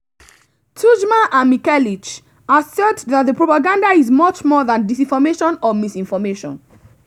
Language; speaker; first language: English; non-native, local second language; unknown